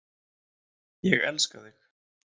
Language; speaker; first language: Icelandic; native; Icelandic